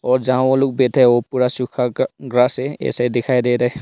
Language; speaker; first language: Hindi; non-native, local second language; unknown